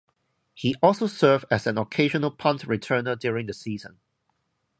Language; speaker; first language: English; non-native, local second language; Cantonese